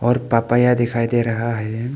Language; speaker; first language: Hindi; early bilingual, other home language; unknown